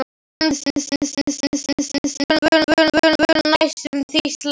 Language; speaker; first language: Icelandic; non-native, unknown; Slovak